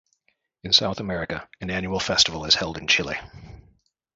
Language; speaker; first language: English; native; English